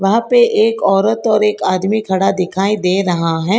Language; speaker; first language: Hindi; non-native, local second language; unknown